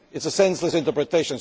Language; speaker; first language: English; non-native, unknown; German